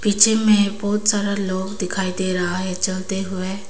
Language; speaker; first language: Hindi; non-native, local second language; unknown